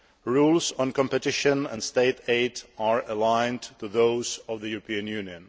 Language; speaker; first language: English; non-native, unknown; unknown